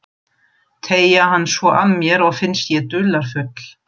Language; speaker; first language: Icelandic; non-native, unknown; German